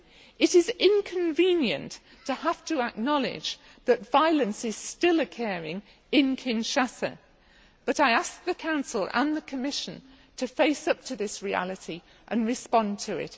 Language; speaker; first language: English; native; English